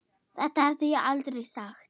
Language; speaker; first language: Icelandic; non-native, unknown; German